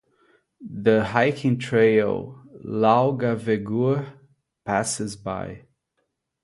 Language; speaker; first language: English; non-native, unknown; Portuguese